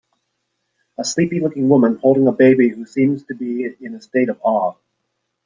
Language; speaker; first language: English; native; English